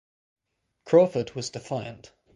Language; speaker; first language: English; native; English